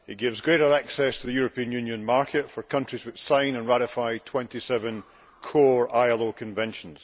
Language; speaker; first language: English; native; English